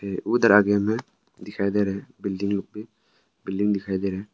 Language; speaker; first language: Hindi; non-native, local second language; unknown